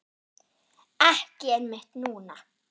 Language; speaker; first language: Icelandic; non-native, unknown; German